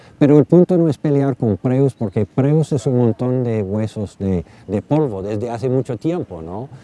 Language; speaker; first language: Spanish; non-native, fluent; English